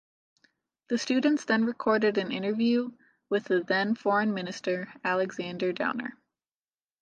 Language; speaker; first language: English; native; English